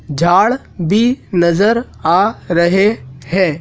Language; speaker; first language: Hindi; native; Hindi